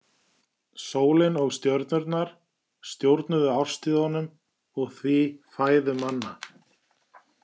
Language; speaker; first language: Icelandic; native; Icelandic